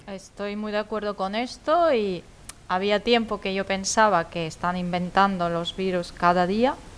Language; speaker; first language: Spanish; native; Spanish